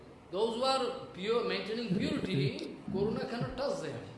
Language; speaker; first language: English; non-native, local second language; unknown